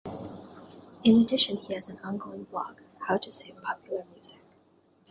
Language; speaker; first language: English; native; English